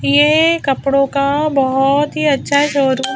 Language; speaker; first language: Hindi; native; Hindi